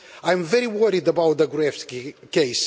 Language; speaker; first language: English; non-native, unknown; Romanian